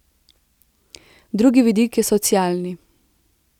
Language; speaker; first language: Slovenian; native; Slovenian